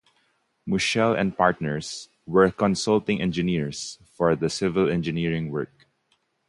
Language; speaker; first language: English; non-native, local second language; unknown